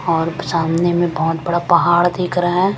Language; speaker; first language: Hindi; non-native, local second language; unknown